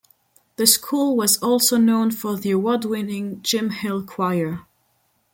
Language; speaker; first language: English; non-native, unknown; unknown